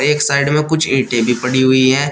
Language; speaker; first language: Hindi; native; Hindi